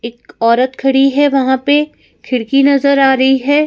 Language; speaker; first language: Hindi; native; Hindi